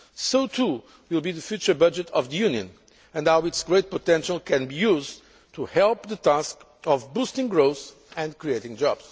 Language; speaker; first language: English; non-native, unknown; Portuguese